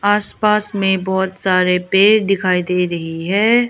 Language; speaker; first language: Hindi; non-native, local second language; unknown